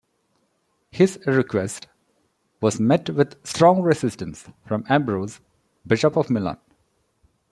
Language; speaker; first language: English; non-native, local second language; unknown